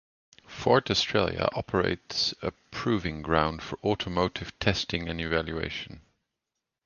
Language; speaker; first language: English; native; English